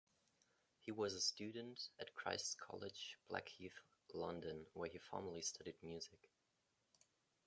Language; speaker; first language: English; non-native, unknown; German